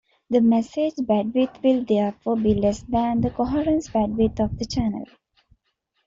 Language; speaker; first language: English; non-native, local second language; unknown